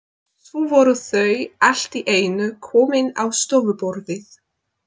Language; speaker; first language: Icelandic; non-native, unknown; Polish